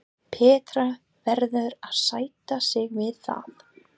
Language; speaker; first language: Icelandic; non-native, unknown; English